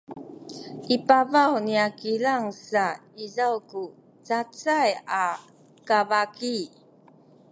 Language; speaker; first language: Sakizaya; non-native, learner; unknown